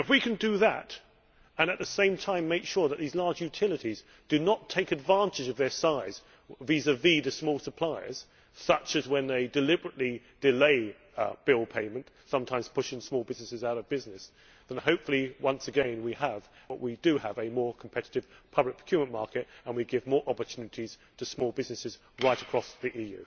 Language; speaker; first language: English; native; English